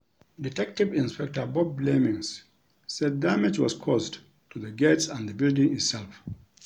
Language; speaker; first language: English; non-native, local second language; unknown